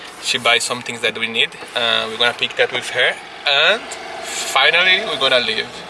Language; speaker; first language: English; non-native, learner; Portuguese